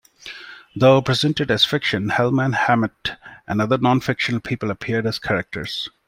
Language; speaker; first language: English; non-native, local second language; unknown